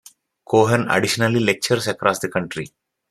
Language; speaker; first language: English; native; English